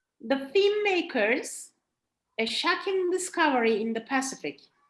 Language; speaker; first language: English; non-native, fluent; Turkish